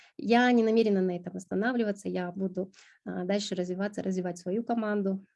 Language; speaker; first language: Russian; non-native, local second language; Kyrgyz